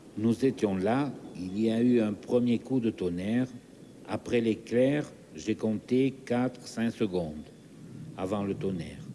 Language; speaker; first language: French; native; French